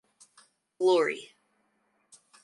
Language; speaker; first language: English; native; English